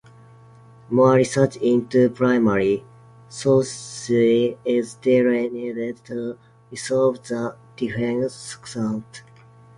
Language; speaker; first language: English; non-native, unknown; Japanese